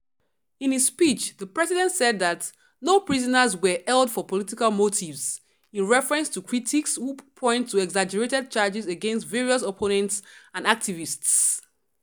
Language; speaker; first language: English; non-native, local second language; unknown